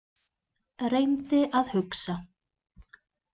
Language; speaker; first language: Icelandic; native; Icelandic